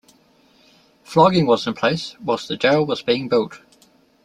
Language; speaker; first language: English; native; English